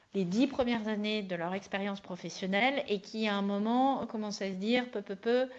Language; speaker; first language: French; native; French